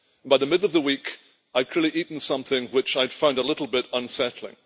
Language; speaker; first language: English; native; English